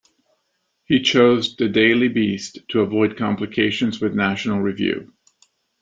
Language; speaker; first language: English; native; English